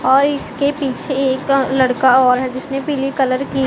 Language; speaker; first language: Hindi; non-native, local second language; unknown